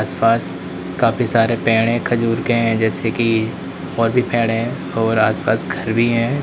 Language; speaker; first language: Hindi; native; Hindi